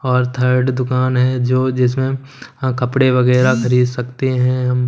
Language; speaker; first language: Hindi; non-native, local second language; Punjabi